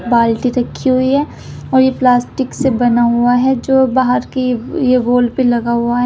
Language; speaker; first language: Hindi; native; Hindi